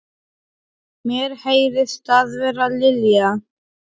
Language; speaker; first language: Icelandic; non-native, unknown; Polish